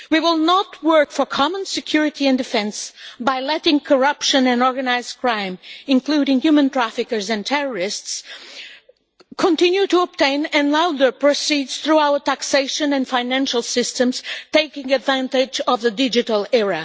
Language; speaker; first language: English; non-native, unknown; Portuguese